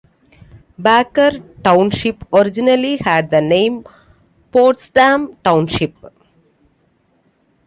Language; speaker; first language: English; non-native, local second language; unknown